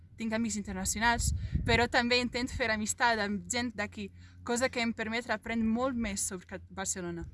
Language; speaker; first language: Catalan; non-native, fluent; Portuguese